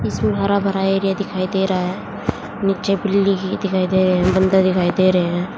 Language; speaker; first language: Hindi; native; Hindi